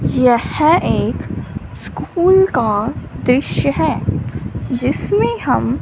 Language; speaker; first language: Hindi; non-native, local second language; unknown